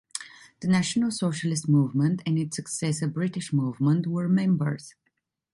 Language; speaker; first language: English; non-native, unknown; Italian